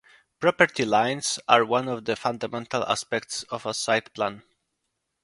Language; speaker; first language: English; non-native, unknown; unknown